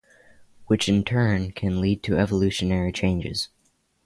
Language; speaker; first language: English; native; English